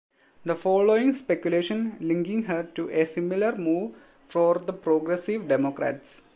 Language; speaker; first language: English; non-native, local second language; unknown